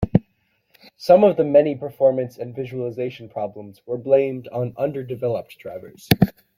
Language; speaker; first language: English; native; English